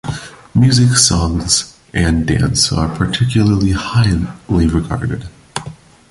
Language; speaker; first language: English; non-native, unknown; Portuguese